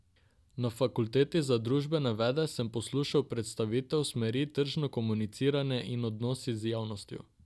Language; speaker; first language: Slovenian; non-native, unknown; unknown